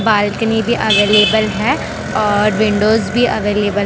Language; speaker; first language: Hindi; non-native, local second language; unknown